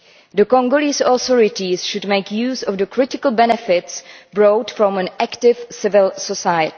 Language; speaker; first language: English; non-native, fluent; Czech